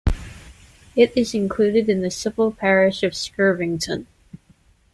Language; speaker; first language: English; native; English